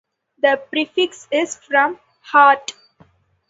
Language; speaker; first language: English; non-native, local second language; Tamil